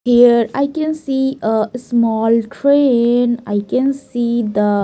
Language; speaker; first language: English; non-native, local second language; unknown